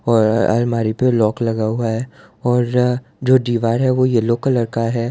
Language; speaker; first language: Hindi; non-native, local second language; Gujarati